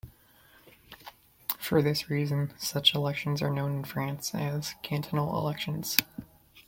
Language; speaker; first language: English; native; English